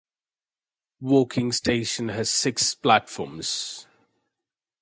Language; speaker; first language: English; non-native, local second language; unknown